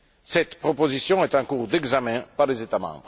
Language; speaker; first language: French; non-native, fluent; Italian